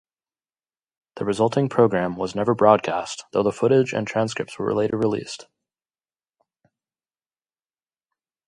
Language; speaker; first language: English; native; English